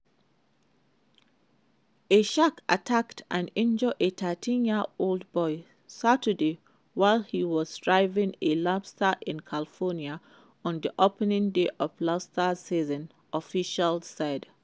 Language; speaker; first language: English; non-native, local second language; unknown